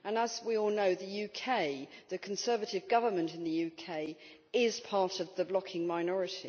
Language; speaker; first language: English; native; English